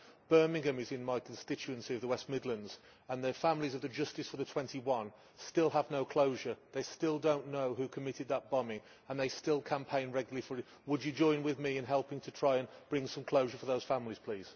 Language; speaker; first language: English; native; English